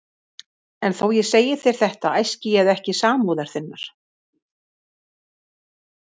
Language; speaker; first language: Icelandic; native; Icelandic